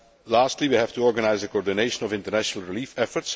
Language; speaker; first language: English; non-native, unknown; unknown